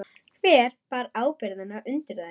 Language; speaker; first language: Icelandic; non-native, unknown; German